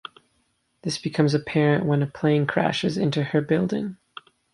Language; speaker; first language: English; native; English